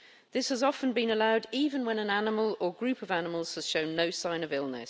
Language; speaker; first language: English; native; English